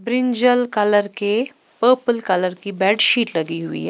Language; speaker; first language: Hindi; non-native, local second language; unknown